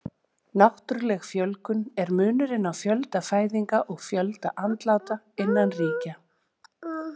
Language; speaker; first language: Icelandic; native; Icelandic